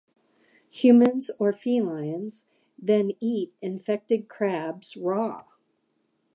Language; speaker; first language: English; native; English